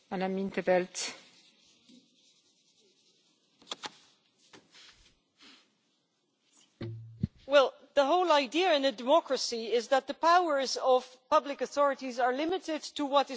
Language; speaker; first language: English; non-native, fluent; Dutch